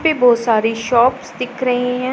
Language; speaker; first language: Hindi; non-native, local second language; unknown